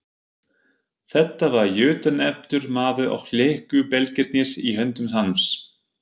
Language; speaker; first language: Icelandic; non-native, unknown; German